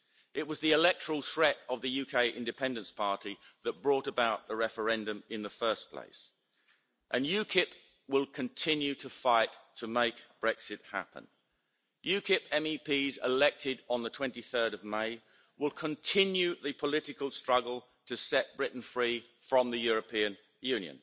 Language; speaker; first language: English; native; English